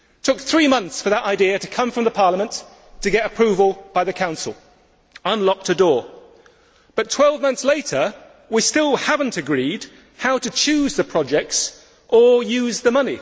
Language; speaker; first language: English; native; English